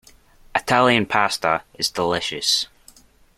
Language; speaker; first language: English; native; English